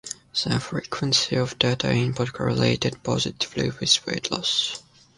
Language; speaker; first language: English; native; English